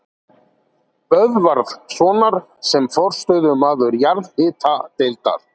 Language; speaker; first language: Icelandic; native; Icelandic